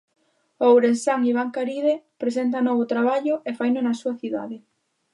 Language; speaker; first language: Galician; native; Galician